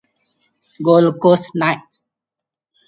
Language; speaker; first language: English; non-native, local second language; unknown